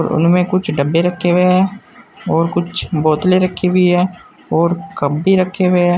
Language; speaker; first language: Hindi; native; Hindi